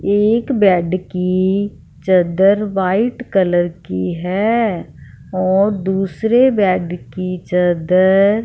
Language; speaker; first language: Hindi; non-native, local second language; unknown